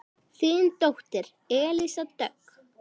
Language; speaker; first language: Icelandic; native; Icelandic